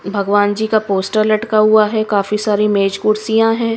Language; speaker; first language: Hindi; native; Hindi